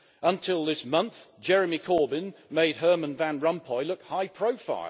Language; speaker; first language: English; native; English